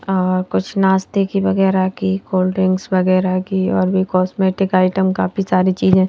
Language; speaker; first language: Hindi; native; Hindi